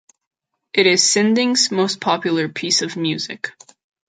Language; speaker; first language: English; non-native, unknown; Catalan